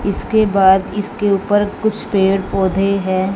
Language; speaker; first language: Hindi; non-native, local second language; Punjabi